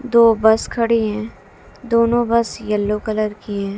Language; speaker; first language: Hindi; native; Hindi